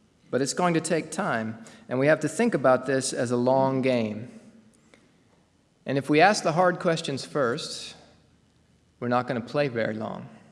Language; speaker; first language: English; native; English